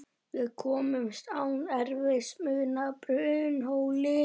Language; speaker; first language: Icelandic; native; Icelandic